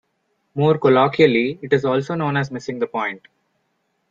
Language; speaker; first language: English; non-native, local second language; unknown